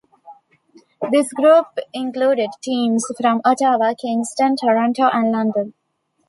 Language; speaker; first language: English; non-native, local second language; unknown